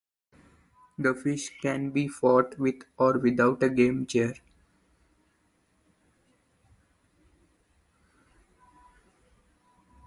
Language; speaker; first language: English; non-native, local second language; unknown